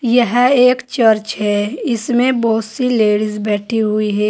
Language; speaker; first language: Hindi; native; Hindi